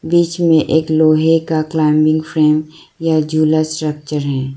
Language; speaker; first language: Hindi; non-native, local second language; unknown